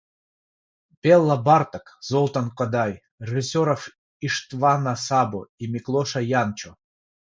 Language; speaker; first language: Russian; non-native, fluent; Georgian